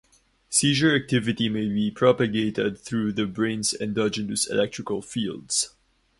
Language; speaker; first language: English; non-native, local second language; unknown